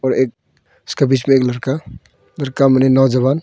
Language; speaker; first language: Hindi; non-native, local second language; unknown